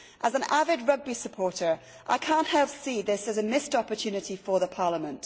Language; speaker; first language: English; native; English